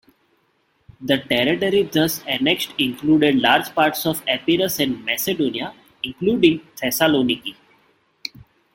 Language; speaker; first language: English; non-native, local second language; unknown